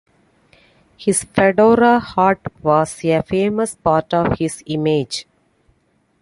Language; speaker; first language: English; non-native, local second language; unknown